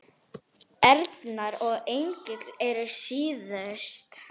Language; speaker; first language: Icelandic; non-native, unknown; Arabic